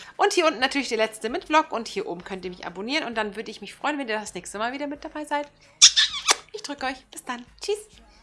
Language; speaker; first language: German; early bilingual, other home language; Turkish